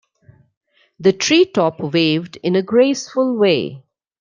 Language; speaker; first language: English; non-native, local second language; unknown